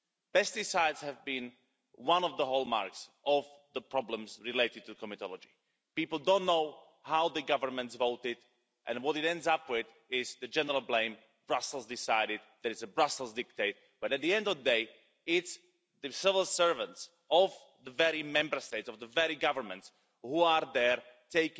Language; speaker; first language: English; non-native, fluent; Slovak